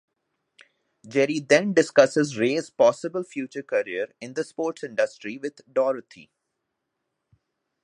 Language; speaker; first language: English; non-native, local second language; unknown